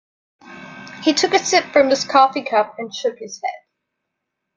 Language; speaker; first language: English; native; English